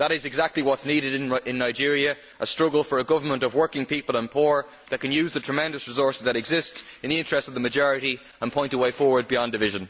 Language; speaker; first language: English; native; English